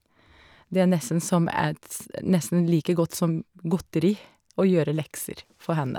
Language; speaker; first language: Norwegian; non-native, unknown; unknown